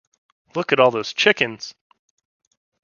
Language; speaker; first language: English; native; English